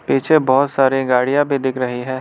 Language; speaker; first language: Hindi; non-native, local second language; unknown